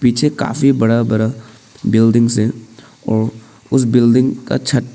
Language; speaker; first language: Hindi; non-native, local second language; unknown